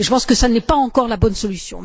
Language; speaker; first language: French; native; French